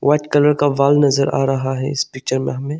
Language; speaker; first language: Hindi; non-native, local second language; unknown